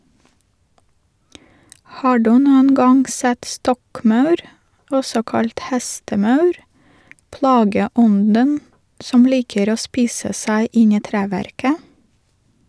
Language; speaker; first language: Norwegian; non-native, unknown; Russian